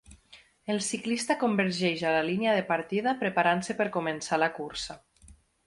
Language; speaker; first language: Catalan; native; Catalan